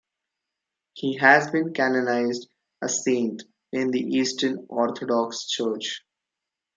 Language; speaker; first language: English; non-native, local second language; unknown